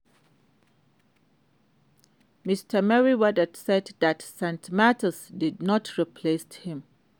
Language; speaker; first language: English; non-native, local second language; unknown